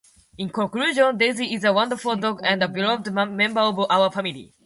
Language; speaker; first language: English; non-native, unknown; Japanese